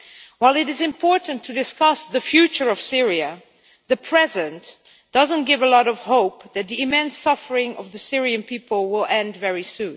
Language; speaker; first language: English; non-native, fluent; Dutch